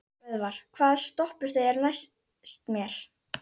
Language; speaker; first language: Icelandic; native; Icelandic